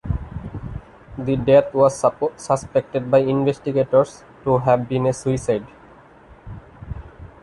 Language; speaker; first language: English; non-native, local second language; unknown